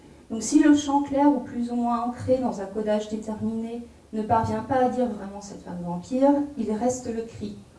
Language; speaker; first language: French; native; French